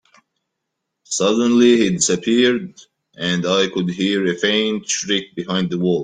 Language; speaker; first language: English; native; English